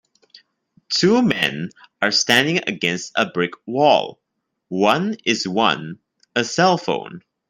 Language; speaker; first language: English; non-native, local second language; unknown